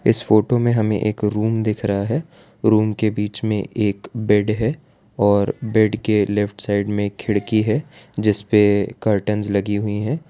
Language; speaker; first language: Hindi; non-native, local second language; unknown